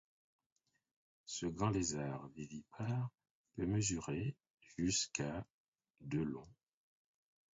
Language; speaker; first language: French; non-native, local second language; Haitian Creole